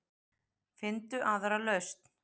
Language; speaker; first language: Icelandic; native; Icelandic